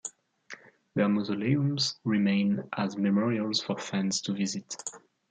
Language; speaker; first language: English; non-native, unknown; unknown